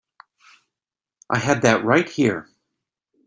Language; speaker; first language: English; native; English